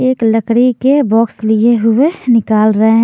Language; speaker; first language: Hindi; non-native, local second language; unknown